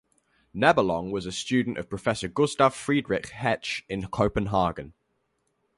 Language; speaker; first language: English; native; English